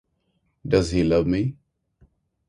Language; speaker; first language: English; non-native, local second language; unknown